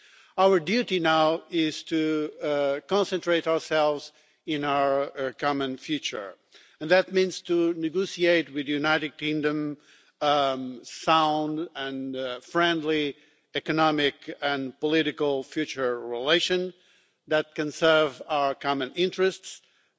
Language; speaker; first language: English; non-native, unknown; Portuguese